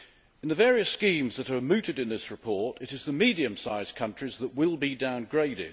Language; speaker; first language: English; native; English